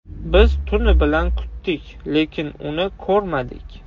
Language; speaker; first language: Uzbek; non-native, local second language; Russian